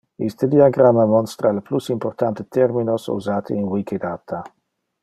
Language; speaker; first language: Interlingua; non-native, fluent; Dutch